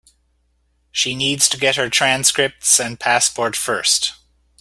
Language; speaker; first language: English; native; English